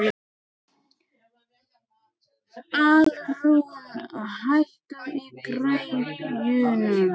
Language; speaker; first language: Icelandic; native; Icelandic